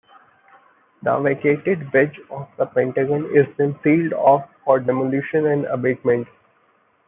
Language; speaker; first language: English; non-native, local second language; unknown